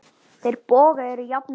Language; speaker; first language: Icelandic; native; Icelandic